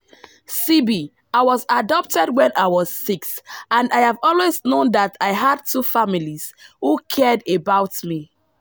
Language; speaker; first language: English; non-native, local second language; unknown